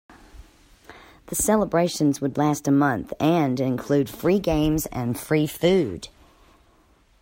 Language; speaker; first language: English; native; English